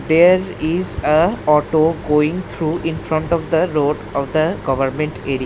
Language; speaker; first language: English; non-native, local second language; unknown